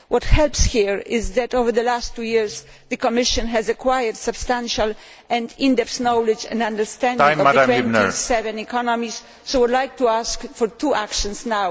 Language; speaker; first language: English; non-native, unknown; Polish